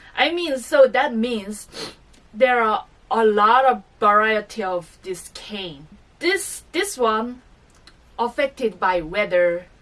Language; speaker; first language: English; non-native, fluent; Korean